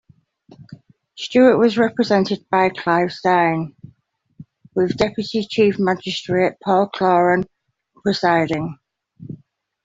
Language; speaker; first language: English; native; English